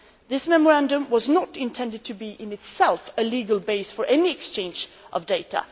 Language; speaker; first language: English; non-native, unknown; Swedish